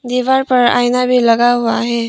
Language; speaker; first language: Hindi; non-native, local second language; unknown